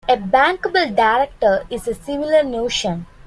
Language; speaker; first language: English; non-native, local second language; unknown